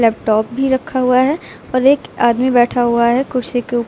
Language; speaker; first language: Hindi; native; Hindi